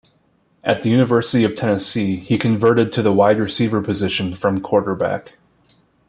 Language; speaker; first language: English; native; English